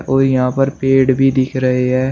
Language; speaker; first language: Hindi; native; Hindi